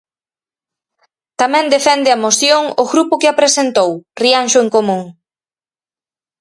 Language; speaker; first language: Galician; native; Galician